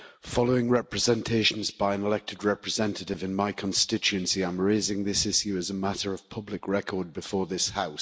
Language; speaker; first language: English; native; English